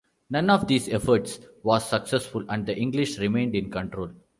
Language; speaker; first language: English; non-native, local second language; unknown